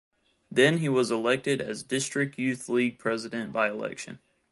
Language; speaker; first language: English; native; English